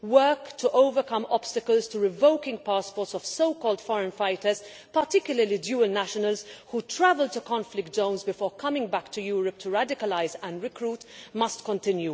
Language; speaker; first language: English; non-native, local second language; Maltese